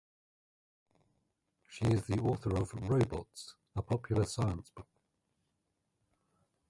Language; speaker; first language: English; native; English